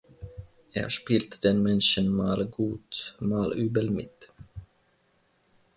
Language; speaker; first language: German; non-native, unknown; Finnish